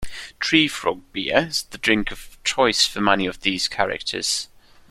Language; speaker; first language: English; non-native, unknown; German